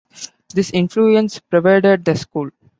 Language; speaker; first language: English; non-native, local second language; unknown